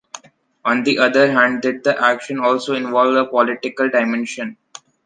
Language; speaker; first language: English; non-native, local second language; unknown